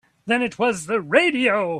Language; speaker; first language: English; native; English